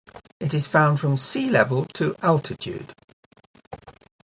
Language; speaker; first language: English; native; English